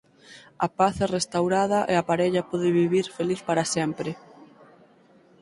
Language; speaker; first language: Galician; native; Galician